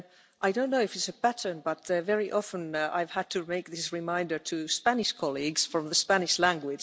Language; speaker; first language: English; non-native, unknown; Finnish